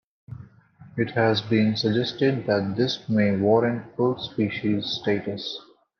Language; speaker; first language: English; non-native, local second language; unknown